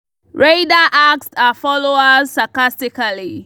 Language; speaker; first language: English; non-native, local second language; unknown